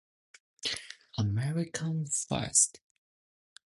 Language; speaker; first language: English; non-native, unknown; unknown